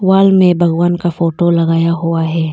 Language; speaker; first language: Hindi; non-native, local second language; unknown